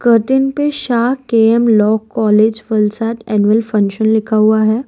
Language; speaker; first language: Hindi; non-native, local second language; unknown